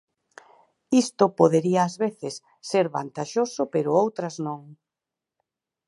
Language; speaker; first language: Galician; native; Galician